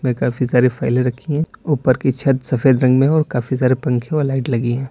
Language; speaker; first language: Hindi; native; Hindi